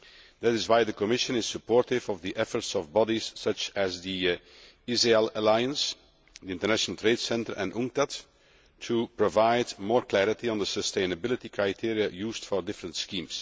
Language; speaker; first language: English; non-native, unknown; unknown